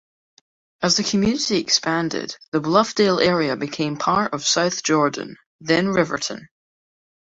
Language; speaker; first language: English; native; English